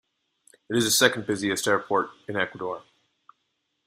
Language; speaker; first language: English; non-native, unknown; Spanish